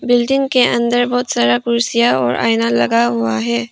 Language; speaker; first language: Hindi; non-native, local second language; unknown